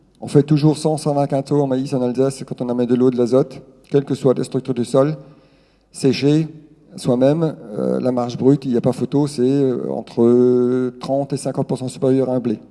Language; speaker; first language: French; non-native, local second language; Swiss German